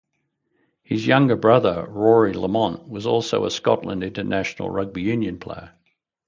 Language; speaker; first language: English; native; English